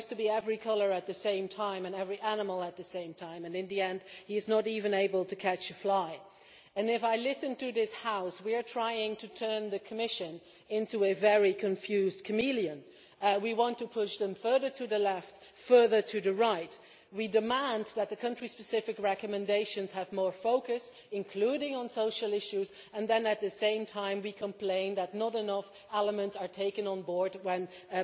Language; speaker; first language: English; non-native, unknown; Dutch